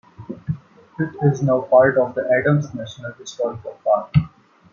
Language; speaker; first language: English; non-native, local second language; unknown